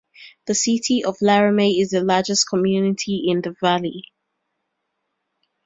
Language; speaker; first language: English; native; English